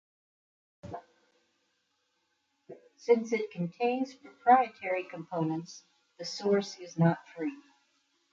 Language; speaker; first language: English; native; English